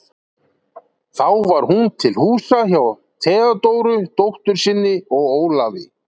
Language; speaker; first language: Icelandic; native; Icelandic